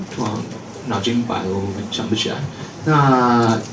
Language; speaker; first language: Chinese; early bilingual, other home language; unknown